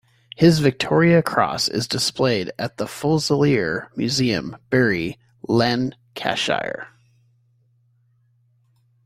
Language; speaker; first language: English; native; English